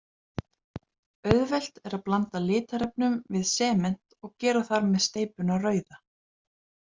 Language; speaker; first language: Icelandic; native; Icelandic